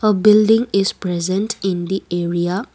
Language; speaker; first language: English; non-native, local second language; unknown